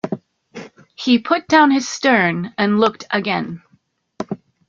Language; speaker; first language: English; native; English